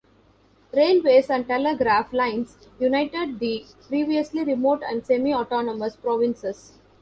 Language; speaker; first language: English; non-native, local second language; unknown